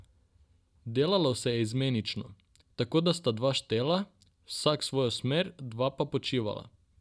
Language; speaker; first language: Slovenian; non-native, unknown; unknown